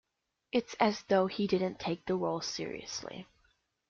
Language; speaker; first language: English; native; English